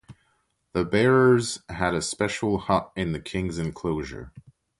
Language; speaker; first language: English; non-native, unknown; French